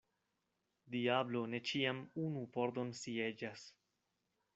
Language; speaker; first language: Esperanto; non-native, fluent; Spanish